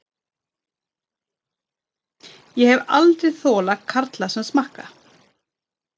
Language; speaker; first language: Icelandic; non-native, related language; Swedish